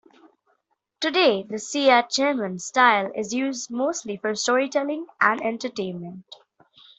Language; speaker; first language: English; non-native, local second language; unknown